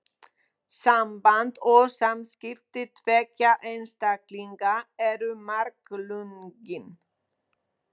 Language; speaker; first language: Icelandic; non-native, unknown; Polish